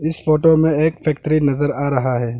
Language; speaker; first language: Hindi; non-native, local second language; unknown